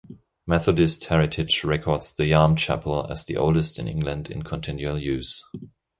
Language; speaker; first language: English; non-native, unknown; German